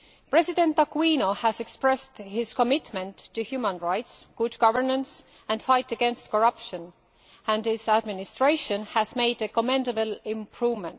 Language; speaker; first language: English; non-native, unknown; Estonian